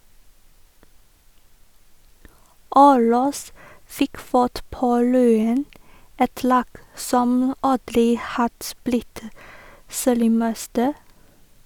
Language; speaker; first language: Norwegian; non-native, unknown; Chinese